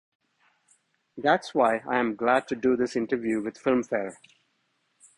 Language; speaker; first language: English; non-native, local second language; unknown